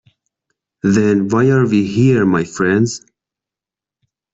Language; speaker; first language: English; non-native, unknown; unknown